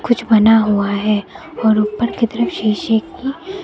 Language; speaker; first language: Hindi; native; Hindi